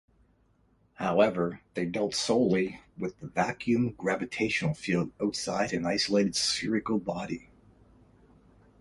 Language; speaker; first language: English; native; English